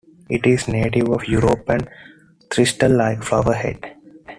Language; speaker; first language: English; non-native, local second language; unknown